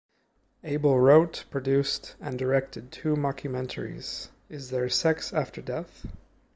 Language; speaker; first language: English; native; English